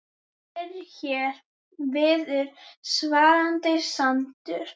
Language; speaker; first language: Icelandic; native; Icelandic